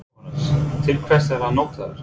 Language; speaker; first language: Icelandic; non-native, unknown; English